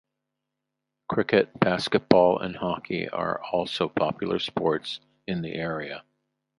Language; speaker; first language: English; native; English